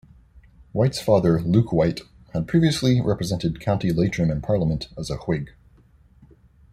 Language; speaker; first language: English; native; English